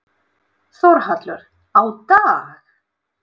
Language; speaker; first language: Icelandic; non-native, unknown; Russian